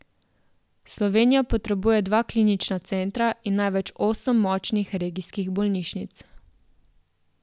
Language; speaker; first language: Slovenian; native; Slovenian